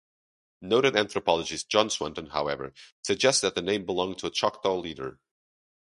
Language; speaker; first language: English; non-native, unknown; Portuguese